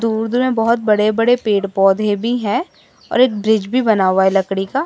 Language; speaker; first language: Hindi; non-native, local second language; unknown